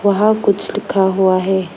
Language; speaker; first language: Hindi; non-native, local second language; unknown